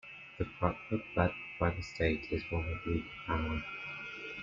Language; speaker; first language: English; native; English